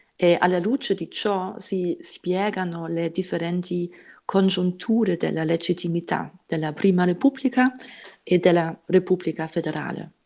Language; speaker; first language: Italian; non-native, fluent; German